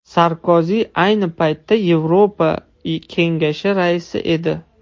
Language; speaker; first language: Uzbek; non-native, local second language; Russian